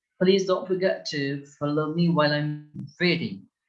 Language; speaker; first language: English; non-native, fluent; Turkish